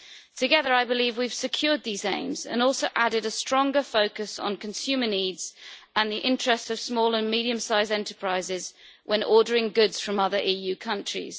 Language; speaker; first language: English; native; English